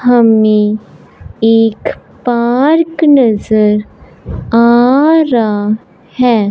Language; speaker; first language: Hindi; non-native, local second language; Punjabi